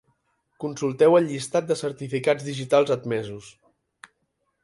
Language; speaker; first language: Catalan; native; Catalan